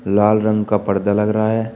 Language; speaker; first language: Hindi; native; Hindi